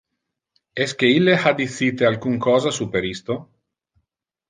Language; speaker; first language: Interlingua; non-native, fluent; Italian